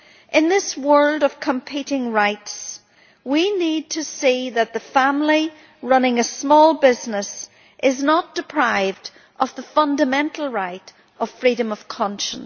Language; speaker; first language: English; native; English